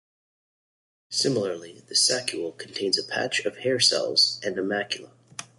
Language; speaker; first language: English; native; English